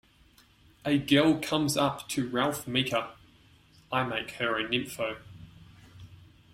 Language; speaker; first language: English; native; English